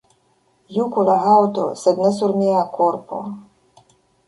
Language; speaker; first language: Esperanto; non-native, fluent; Russian